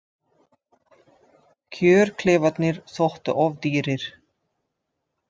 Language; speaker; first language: Icelandic; non-native, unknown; Dutch